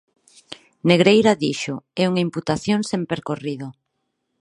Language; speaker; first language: Galician; non-native, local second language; Spanish